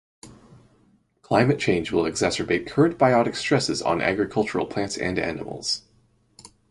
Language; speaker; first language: English; native; English